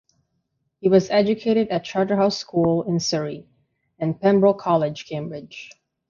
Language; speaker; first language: English; non-native, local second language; Filipino